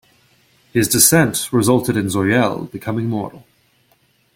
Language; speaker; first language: English; native; English